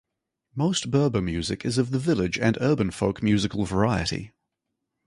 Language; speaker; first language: English; native; English